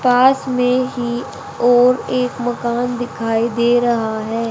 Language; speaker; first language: Hindi; native; Hindi